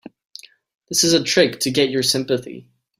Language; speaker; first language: English; native; English